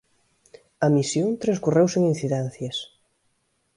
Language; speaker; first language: Galician; native; Galician